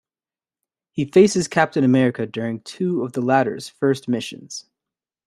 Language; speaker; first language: English; native; English